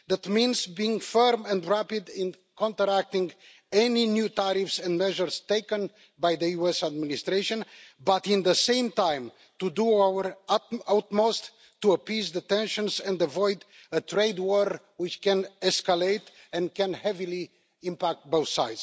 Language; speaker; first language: English; non-native, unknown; Romanian